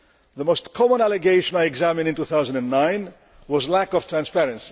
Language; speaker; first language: English; non-native, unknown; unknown